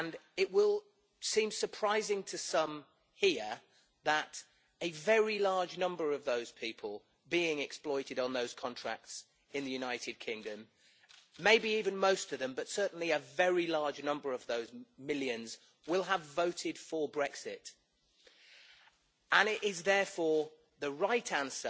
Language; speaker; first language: English; native; English